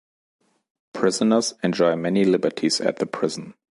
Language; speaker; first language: English; non-native, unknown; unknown